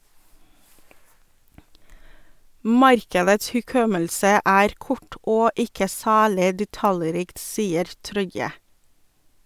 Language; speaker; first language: Norwegian; non-native, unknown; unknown